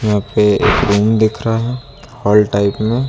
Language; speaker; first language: Hindi; native; Hindi